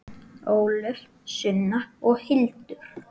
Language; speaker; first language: Icelandic; native; Icelandic